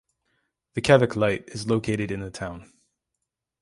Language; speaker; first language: English; native; English